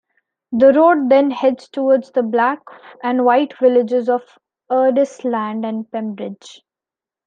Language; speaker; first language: English; non-native, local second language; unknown